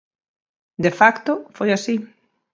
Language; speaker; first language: Galician; native; Galician